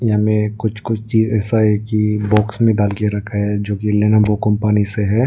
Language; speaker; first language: Hindi; non-native, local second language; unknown